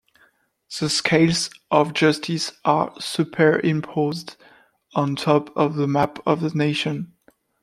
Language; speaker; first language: English; non-native, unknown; French